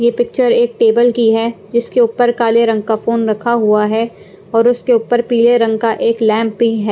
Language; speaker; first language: Hindi; non-native, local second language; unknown